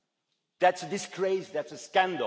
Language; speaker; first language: English; non-native, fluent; Dutch